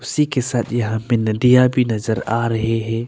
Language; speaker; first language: Hindi; early bilingual, other home language; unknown